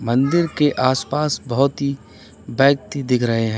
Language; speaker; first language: Hindi; native; Hindi